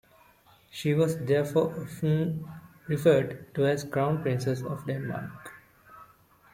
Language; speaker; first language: English; non-native, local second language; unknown